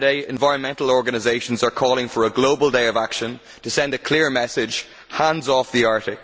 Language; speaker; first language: English; native; English